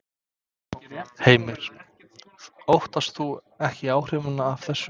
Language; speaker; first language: Icelandic; non-native, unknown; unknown